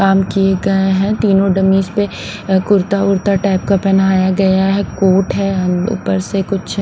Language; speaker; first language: Hindi; non-native, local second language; Punjabi